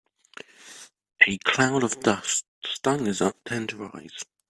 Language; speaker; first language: English; native; English